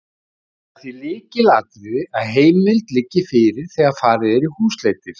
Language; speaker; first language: Icelandic; native; Icelandic